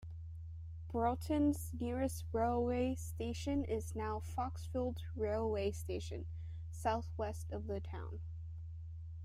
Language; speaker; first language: English; native; English